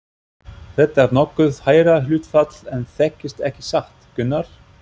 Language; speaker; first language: Icelandic; non-native, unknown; German